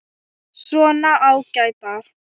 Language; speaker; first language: Icelandic; non-native, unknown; Thai